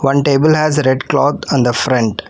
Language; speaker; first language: English; non-native, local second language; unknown